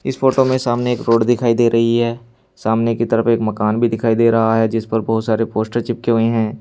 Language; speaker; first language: Hindi; native; Hindi